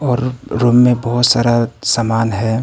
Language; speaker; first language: Hindi; early bilingual, other home language; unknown